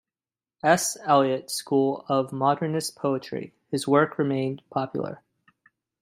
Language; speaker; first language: English; native; English